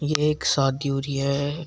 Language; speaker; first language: Hindi; native; Hindi